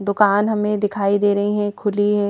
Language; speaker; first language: Hindi; native; Hindi